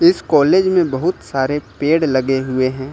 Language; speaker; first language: Hindi; native; Hindi